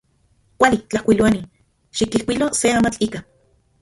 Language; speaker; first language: Central Puebla Nahuatl; non-native, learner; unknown